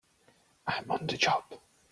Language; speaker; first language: English; non-native, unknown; Czech